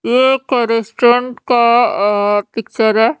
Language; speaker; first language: Hindi; native; Hindi